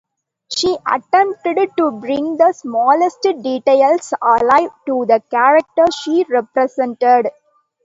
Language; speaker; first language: English; non-native, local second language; Tamil